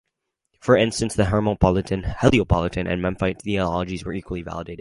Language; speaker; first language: English; native; English